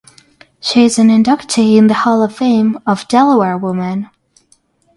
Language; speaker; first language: English; non-native, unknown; Russian